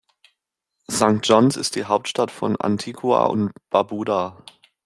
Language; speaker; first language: German; native; German